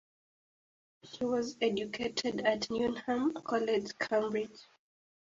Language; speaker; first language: English; native; English